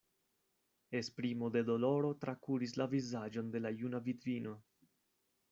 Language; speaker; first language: Esperanto; non-native, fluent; Spanish